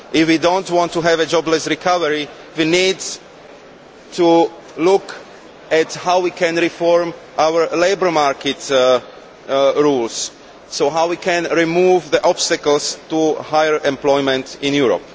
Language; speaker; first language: English; non-native, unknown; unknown